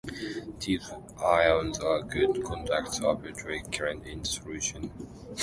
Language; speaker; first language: English; non-native, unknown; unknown